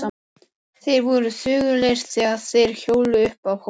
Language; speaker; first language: Icelandic; native; Icelandic